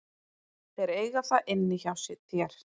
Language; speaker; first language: Icelandic; native; Icelandic